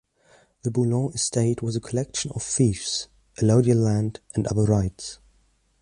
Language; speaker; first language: English; non-native, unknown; German